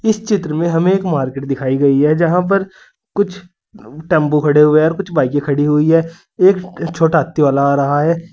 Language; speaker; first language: Hindi; native; Hindi